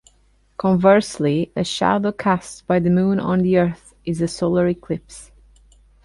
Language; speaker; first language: English; non-native, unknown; Portuguese